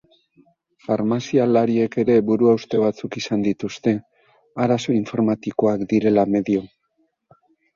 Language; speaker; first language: Basque; native; Basque